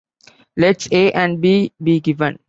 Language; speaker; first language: English; non-native, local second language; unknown